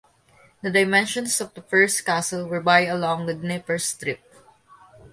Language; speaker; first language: English; non-native, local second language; Filipino